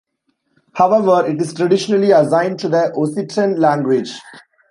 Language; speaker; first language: English; non-native, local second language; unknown